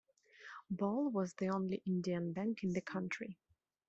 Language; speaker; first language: English; non-native, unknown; Russian